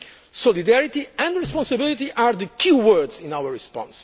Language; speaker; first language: English; non-native, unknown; Portuguese